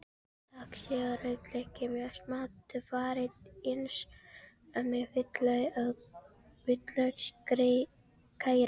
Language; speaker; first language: Icelandic; non-native, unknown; Filipino